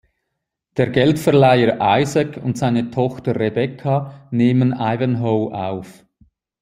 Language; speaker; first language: German; native; German